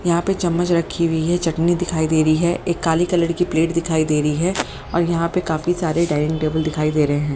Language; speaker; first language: Hindi; native; Hindi